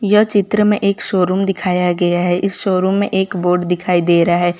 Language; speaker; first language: Hindi; non-native, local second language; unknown